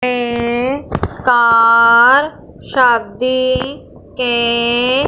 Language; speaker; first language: Hindi; non-native, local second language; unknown